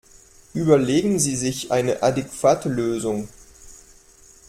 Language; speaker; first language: German; non-native, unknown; French